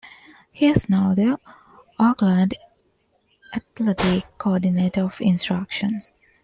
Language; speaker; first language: English; non-native, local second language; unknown